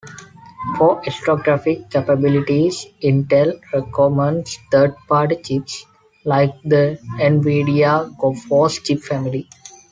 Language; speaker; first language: English; non-native, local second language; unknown